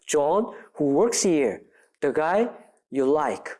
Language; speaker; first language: English; non-native, fluent; Korean